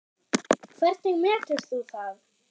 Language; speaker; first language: Icelandic; non-native, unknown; German